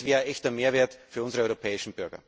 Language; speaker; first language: German; native; German